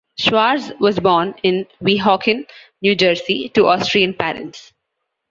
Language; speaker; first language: English; non-native, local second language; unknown